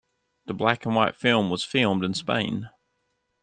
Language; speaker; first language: English; native; English